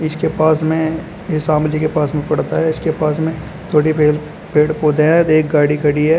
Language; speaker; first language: Hindi; native; Hindi